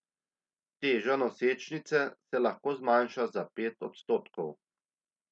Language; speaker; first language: Slovenian; native; Slovenian